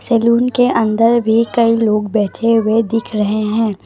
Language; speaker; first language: Hindi; non-native, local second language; Assamese